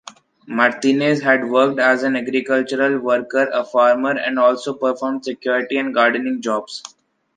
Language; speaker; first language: English; non-native, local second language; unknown